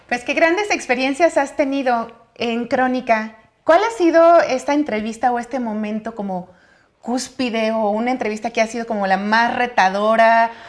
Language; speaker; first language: Spanish; native; Spanish